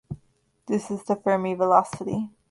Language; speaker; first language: English; native; English